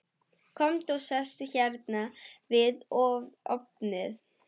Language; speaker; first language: Icelandic; non-native, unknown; German